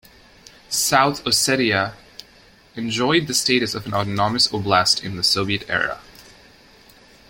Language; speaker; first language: English; native; English